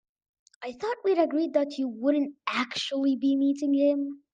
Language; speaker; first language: English; native; English